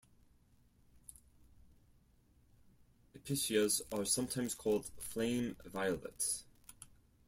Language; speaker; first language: English; non-native, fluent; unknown